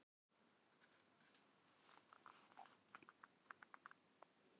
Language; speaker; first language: Icelandic; non-native, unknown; Filipino